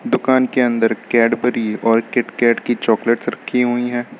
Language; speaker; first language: Hindi; native; Hindi